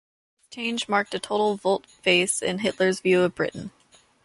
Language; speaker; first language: English; native; English